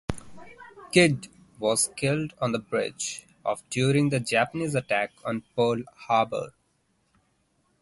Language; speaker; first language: English; non-native, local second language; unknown